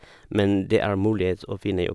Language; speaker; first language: Norwegian; non-native, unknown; Oromo